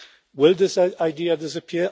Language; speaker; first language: English; non-native, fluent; Polish